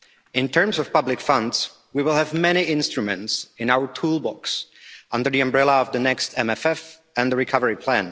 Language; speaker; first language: English; non-native, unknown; Czech